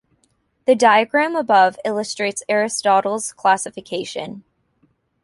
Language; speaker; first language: English; native; English